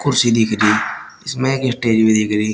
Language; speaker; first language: Hindi; native; Hindi